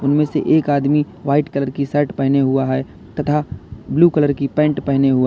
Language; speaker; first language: Hindi; native; Hindi